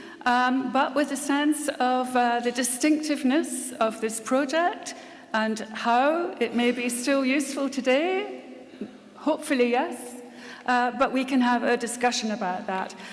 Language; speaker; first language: English; native; English